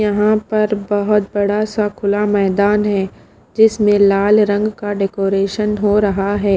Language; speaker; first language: Hindi; non-native, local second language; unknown